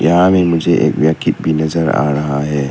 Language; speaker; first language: Hindi; non-native, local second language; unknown